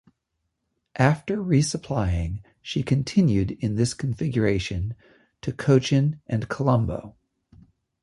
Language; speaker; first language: English; native; English